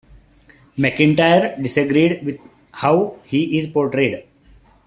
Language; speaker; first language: English; non-native, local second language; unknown